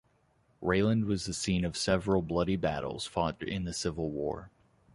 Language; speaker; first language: English; native; English